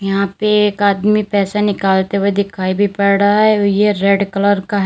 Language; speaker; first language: Hindi; native; Hindi